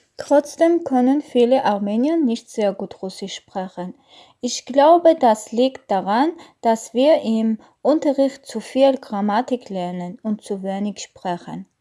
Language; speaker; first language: German; non-native, learner; Armenian